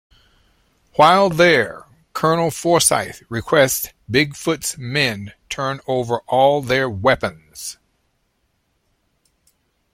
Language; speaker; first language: English; native; English